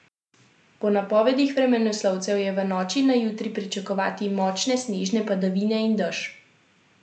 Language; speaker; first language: Slovenian; native; Slovenian